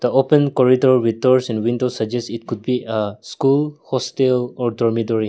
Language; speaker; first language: English; non-native, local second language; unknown